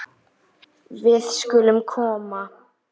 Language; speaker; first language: Icelandic; native; Icelandic